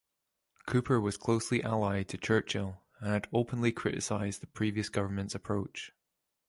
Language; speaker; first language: English; native; English